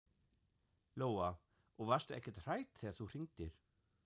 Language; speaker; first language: Icelandic; non-native, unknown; German